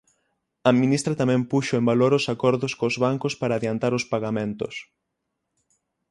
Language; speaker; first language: Galician; native; Galician